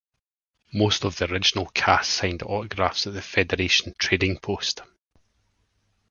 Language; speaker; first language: English; native; English